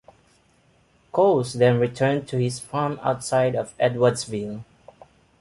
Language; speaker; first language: English; non-native, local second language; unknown